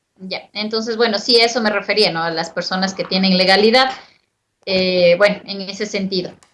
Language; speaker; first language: Spanish; native; Spanish